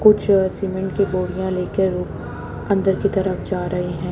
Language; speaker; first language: Hindi; native; Hindi